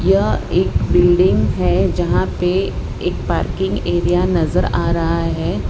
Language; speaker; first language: Hindi; non-native, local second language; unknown